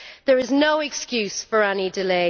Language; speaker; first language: English; native; English